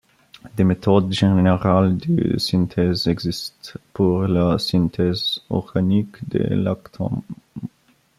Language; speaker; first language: French; non-native, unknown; Bulgarian